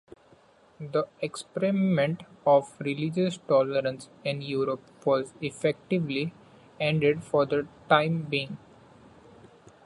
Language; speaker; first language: English; non-native, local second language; Marathi